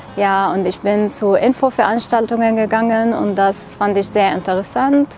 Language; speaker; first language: German; non-native, fluent; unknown